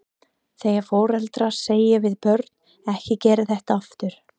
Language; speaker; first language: Icelandic; non-native, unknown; English